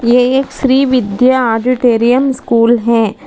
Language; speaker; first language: Hindi; non-native, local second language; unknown